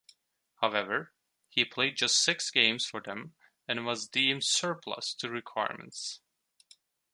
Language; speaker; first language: English; non-native, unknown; Turkish